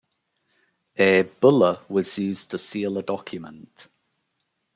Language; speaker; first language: English; native; English